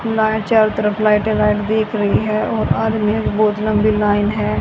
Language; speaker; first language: Hindi; native; Hindi